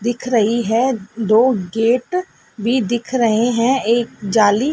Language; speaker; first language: Hindi; native; Hindi